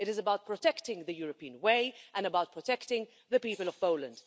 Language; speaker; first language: English; non-native, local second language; Maltese